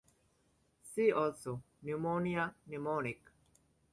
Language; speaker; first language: English; native; English